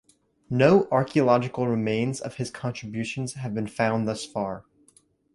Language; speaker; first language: English; native; English